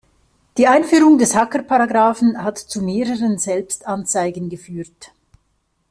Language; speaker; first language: German; native; German